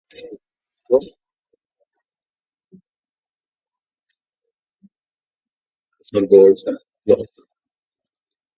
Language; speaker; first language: English; non-native, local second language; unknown